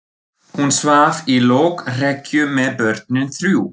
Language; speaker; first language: Icelandic; non-native, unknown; German